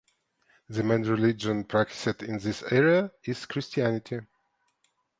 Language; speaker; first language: English; non-native, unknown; Ukrainian